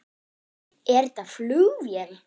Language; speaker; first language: Icelandic; non-native, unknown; German